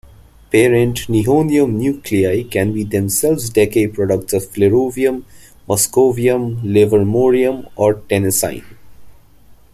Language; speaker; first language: English; non-native, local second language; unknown